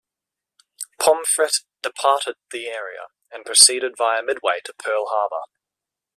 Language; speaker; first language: English; native; English